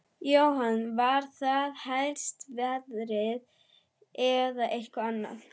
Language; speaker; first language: Icelandic; non-native, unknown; German